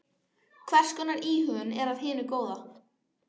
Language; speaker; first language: Icelandic; native; Icelandic